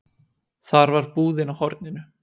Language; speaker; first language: Icelandic; native; Icelandic